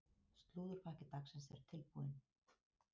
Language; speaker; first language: Icelandic; native; Icelandic